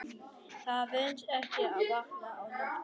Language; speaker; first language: Icelandic; non-native, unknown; Vietnamese